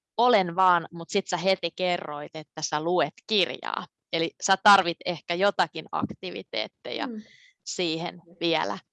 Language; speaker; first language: Finnish; native; Finnish